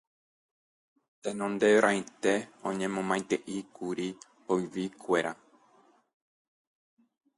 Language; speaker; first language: Guarani; non-native, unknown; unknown